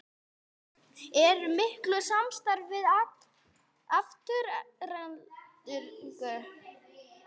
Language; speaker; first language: Icelandic; non-native, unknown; English